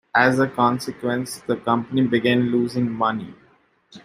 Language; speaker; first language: English; non-native, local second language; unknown